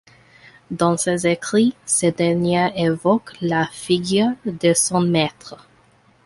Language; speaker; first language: French; non-native, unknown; English